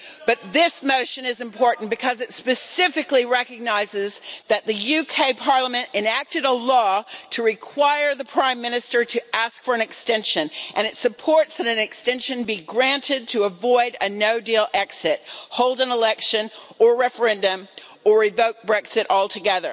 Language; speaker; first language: English; native; English